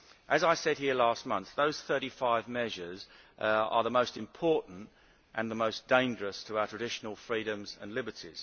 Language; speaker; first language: English; native; English